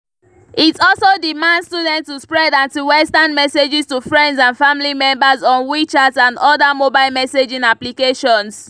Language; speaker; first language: English; non-native, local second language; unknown